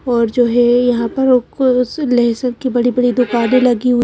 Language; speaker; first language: Hindi; native; Hindi